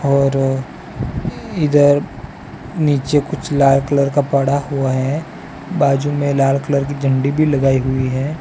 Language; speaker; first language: Hindi; non-native, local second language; Gujarati